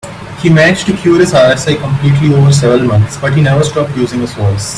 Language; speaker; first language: English; non-native, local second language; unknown